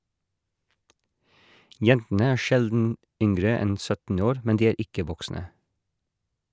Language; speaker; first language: Norwegian; non-native, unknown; English